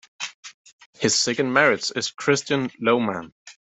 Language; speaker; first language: English; native; English